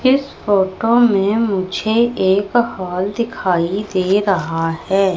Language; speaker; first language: Hindi; native; Hindi